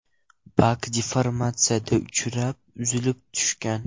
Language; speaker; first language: Uzbek; non-native, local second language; Russian